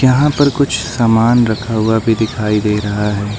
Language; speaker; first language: Hindi; native; Hindi